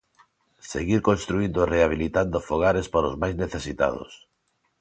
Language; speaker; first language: Galician; non-native, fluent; Spanish